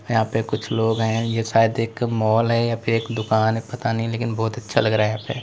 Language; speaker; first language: Hindi; native; Hindi